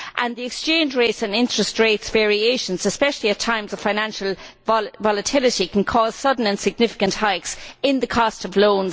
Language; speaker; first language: English; native; English